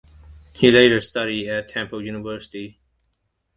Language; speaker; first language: English; non-native, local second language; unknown